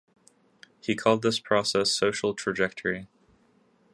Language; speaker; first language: English; native; English